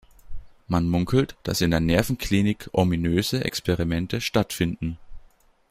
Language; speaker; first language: German; native; German